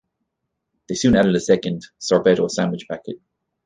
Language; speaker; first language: English; native; English